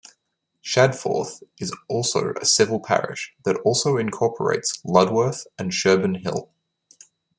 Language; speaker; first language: English; native; English